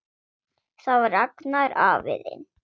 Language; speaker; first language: Icelandic; non-native, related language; Swedish